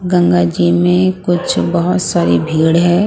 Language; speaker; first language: Hindi; non-native, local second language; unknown